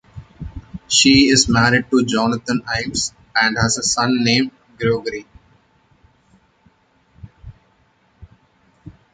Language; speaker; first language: English; non-native, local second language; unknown